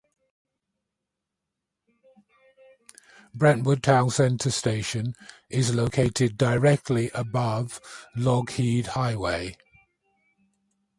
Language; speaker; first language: English; native; English